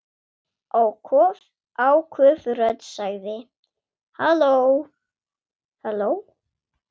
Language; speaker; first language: Icelandic; non-native, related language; Swedish